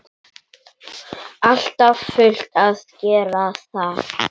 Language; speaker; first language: Icelandic; native; Icelandic